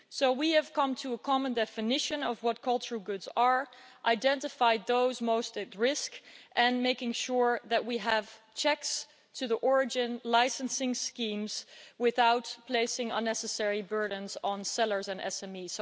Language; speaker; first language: English; non-native, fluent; Dutch